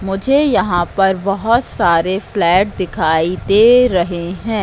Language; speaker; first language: Hindi; native; Hindi